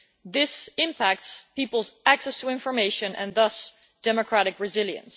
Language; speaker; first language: English; non-native, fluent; Dutch